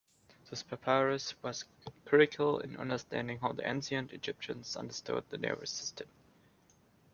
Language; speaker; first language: English; non-native, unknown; German